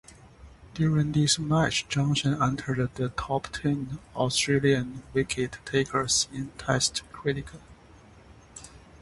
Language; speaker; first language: English; native; English